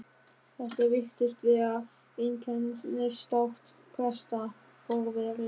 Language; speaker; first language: Icelandic; non-native, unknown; German